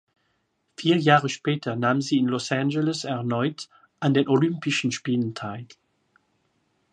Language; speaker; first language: German; non-native, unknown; French